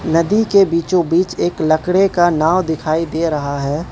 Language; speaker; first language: Hindi; non-native, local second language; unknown